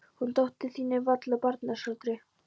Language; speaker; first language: Icelandic; non-native, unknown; Polish